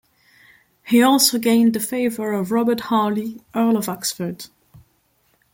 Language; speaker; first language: English; non-native, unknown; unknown